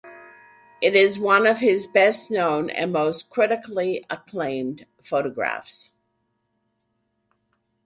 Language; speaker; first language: English; native; English